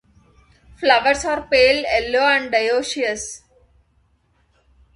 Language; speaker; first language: English; non-native, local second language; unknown